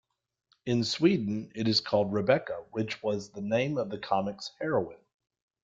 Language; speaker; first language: English; native; English